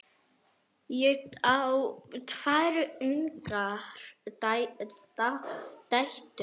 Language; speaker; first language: Icelandic; non-native, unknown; Arabic